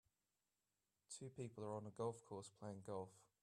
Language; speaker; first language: English; native; English